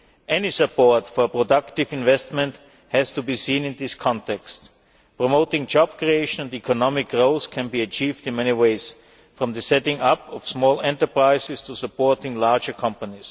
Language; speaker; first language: English; non-native, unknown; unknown